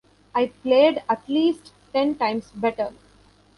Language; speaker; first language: English; non-native, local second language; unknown